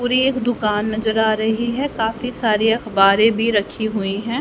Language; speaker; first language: Hindi; native; Hindi